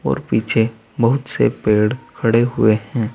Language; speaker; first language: Hindi; native; Hindi